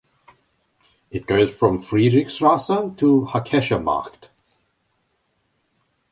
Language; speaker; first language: English; native; English